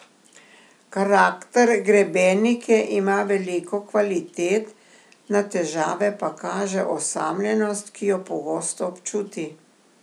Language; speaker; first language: Slovenian; native; Slovenian